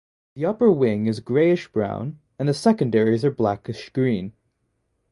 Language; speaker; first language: English; native; English